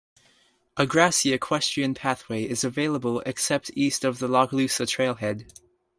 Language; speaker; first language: English; native; English